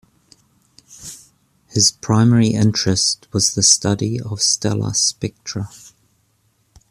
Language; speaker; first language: English; native; English